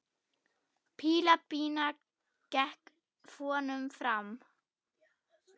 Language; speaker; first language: Icelandic; non-native, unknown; German